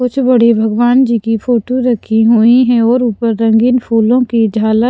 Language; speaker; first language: Hindi; non-native, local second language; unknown